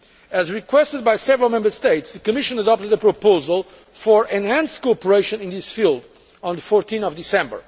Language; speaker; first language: English; non-native, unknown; Portuguese